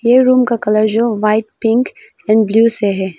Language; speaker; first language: Hindi; non-native, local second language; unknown